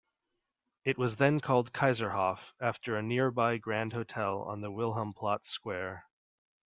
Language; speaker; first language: English; native; English